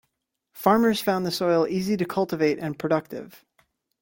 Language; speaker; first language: English; native; English